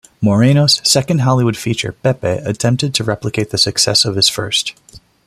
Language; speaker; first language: English; non-native, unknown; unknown